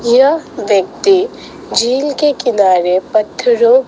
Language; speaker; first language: Hindi; non-native, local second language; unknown